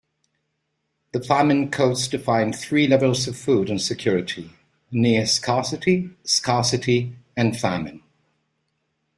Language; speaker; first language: English; native; English